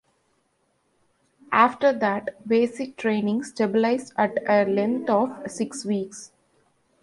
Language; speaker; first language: English; non-native, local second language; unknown